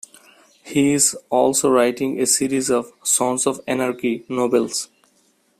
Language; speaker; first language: English; non-native, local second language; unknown